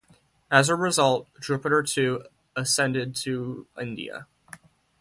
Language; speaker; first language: English; native; English